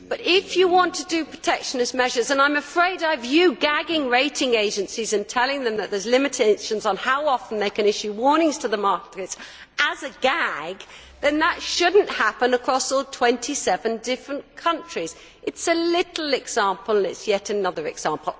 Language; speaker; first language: English; native; English